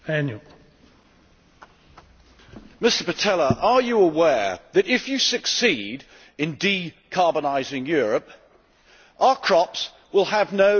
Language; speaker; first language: English; native; English